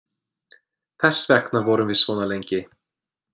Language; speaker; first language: Icelandic; non-native, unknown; English